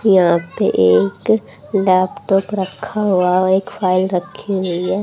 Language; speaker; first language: Hindi; native; Hindi